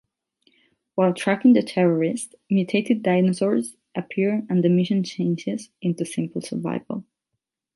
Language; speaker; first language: English; non-native, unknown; Catalan